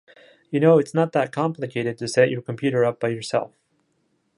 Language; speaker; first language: English; non-native, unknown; Japanese